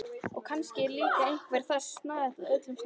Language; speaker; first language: Icelandic; native; Icelandic